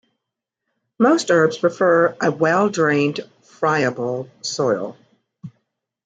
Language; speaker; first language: English; native; English